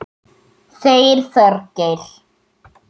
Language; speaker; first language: Icelandic; native; Icelandic